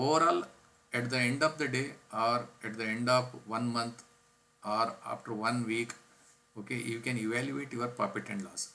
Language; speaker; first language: English; non-native, local second language; Kannada